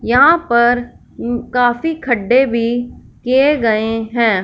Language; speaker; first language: Hindi; non-native, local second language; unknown